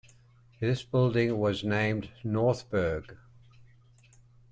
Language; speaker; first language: English; native; English